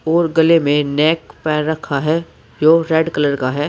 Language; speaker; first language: Hindi; native; Hindi